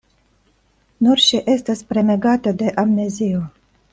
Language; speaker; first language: Esperanto; non-native, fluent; Russian